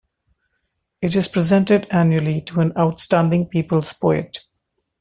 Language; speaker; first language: English; non-native, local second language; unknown